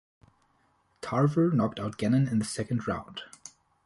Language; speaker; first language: English; non-native, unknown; German